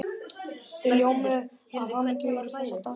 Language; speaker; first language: Icelandic; native; Icelandic